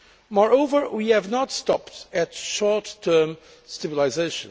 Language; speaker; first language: English; non-native, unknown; Portuguese